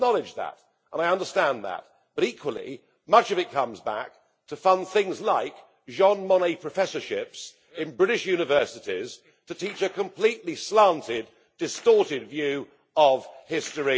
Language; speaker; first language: English; native; English